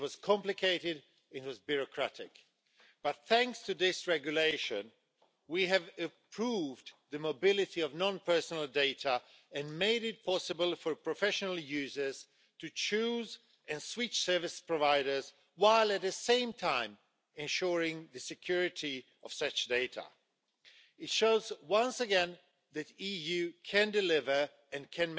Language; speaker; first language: English; non-native, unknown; Swedish